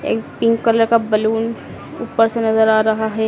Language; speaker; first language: Hindi; native; Hindi